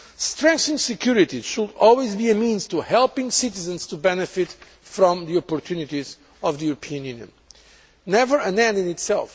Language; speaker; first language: English; non-native, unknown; Portuguese